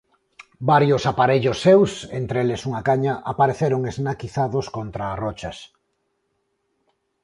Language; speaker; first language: Galician; non-native, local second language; Spanish